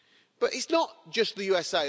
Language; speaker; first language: English; native; English